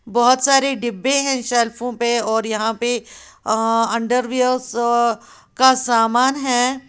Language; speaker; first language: Hindi; native; Hindi